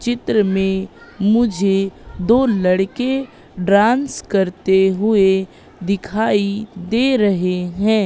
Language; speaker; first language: Hindi; native; Hindi